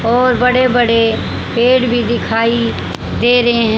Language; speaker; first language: Hindi; native; Hindi